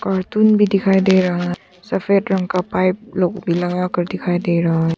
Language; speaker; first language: Hindi; non-native, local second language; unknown